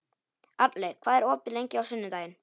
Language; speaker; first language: Icelandic; non-native, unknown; Polish